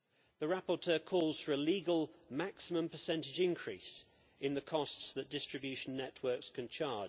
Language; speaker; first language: English; native; English